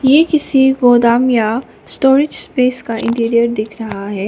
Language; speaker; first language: Hindi; non-native, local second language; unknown